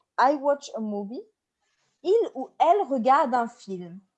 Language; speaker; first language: French; native; French